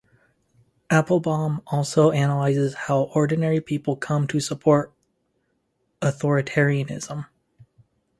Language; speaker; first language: English; native; English